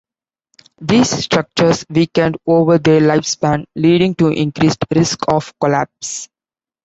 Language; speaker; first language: English; non-native, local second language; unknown